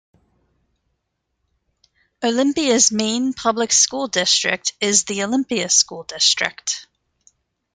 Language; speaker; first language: English; native; English